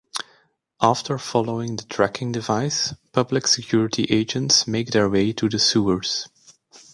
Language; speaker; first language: English; native; English